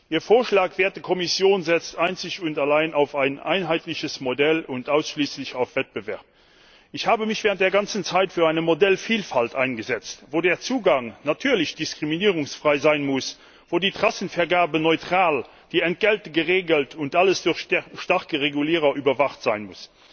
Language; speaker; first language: German; non-native, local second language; Luxembourgish